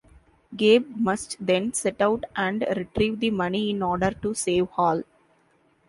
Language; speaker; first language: English; non-native, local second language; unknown